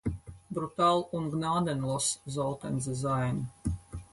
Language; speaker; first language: German; non-native, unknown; Latvian